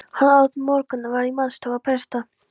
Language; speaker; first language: Icelandic; non-native, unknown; Polish